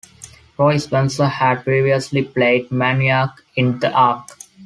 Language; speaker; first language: English; non-native, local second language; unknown